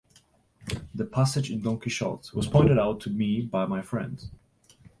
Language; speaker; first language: English; non-native, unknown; Polish